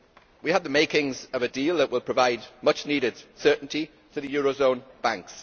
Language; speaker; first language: English; native; English